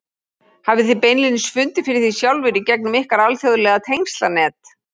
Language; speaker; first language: Icelandic; native; Icelandic